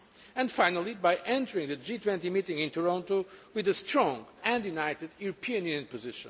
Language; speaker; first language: English; non-native, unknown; Portuguese